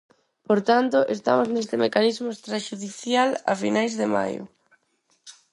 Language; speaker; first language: Galician; non-native, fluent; Spanish